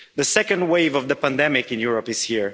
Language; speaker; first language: English; non-native, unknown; Romanian